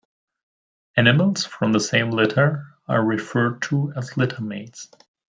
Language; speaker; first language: English; non-native, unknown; German